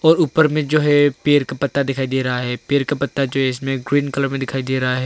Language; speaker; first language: Hindi; non-native, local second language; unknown